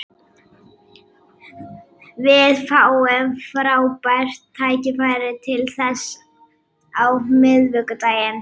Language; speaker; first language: Icelandic; native; Icelandic